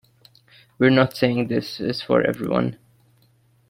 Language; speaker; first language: English; non-native, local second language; Maltese